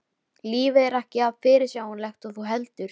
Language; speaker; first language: Icelandic; native; Icelandic